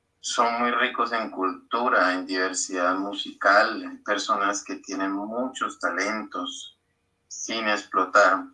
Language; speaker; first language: Spanish; native; Spanish